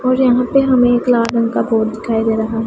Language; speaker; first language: Hindi; non-native, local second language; Punjabi